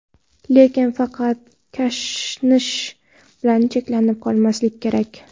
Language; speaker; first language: Uzbek; non-native, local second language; Kara-Kalpak